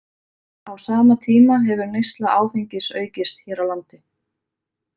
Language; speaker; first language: Icelandic; native; Icelandic